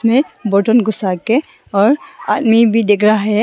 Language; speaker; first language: Hindi; non-native, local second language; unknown